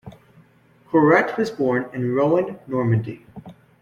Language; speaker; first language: English; native; English